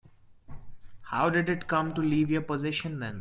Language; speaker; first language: English; non-native, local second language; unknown